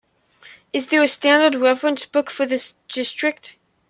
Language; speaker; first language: English; native; English